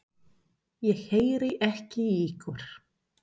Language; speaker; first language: Icelandic; non-native, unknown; Spanish